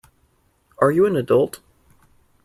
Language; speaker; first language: English; native; English